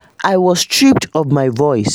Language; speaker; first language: English; non-native, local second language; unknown